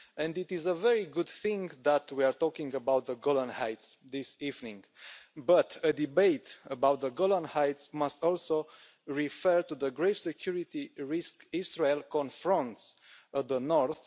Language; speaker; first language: English; non-native, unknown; Romanian